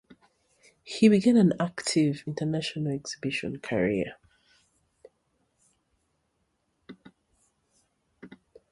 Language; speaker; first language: English; native; English